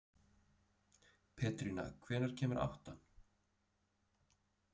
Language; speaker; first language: Icelandic; native; Icelandic